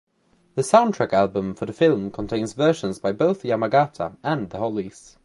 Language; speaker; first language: English; native; English